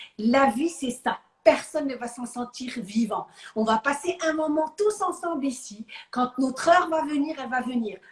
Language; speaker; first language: French; non-native, local second language; Arabic